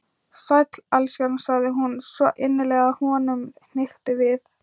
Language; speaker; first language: Icelandic; non-native, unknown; Thai